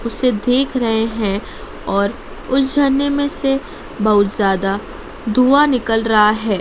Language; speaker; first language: Hindi; native; Hindi